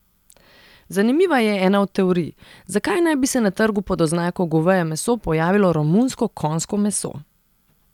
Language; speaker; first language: Slovenian; non-native, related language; Serbian